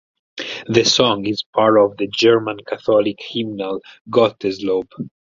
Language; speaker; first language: English; non-native, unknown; Italian